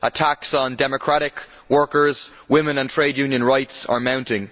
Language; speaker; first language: English; native; English